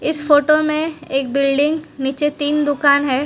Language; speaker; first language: Hindi; non-native, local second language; Gujarati